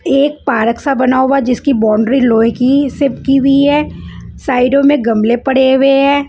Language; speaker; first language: Hindi; non-native, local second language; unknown